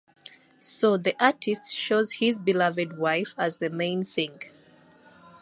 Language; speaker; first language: English; native; English